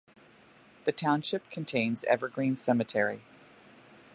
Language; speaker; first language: English; native; English